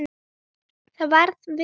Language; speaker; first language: Icelandic; native; Icelandic